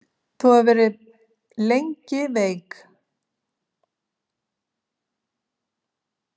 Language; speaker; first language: Icelandic; native; Icelandic